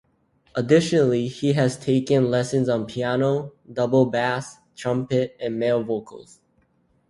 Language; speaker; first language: English; native; English